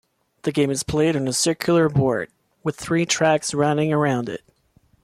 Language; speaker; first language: English; non-native, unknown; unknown